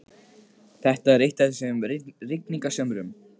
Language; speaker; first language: Icelandic; native; Icelandic